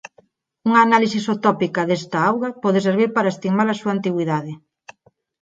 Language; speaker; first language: Galician; non-native, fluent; Spanish